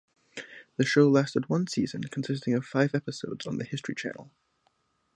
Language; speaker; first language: English; native; English